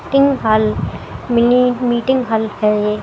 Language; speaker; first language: Hindi; native; Hindi